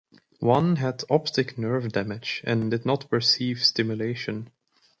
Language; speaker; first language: English; native; English